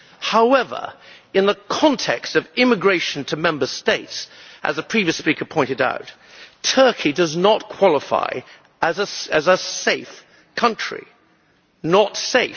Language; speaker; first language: English; native; English